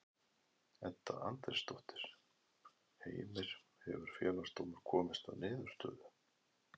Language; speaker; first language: Icelandic; native; Icelandic